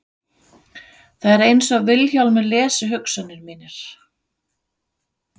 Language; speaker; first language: Icelandic; non-native, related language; Danish